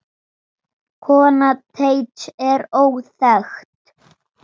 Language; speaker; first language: Icelandic; native; Icelandic